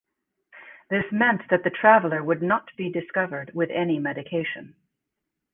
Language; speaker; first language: English; native; English